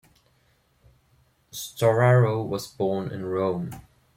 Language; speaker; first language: English; non-native, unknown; German